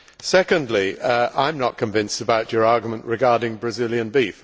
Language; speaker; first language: English; native; English